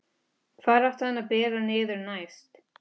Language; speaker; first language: Icelandic; non-native, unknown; Spanish